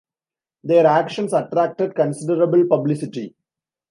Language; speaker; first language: English; non-native, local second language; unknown